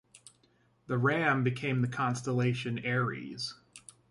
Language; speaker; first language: English; native; English